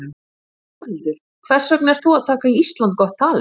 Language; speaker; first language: Icelandic; native; Icelandic